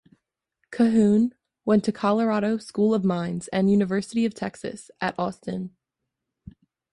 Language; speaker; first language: English; native; English